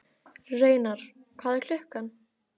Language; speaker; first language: Icelandic; native; Icelandic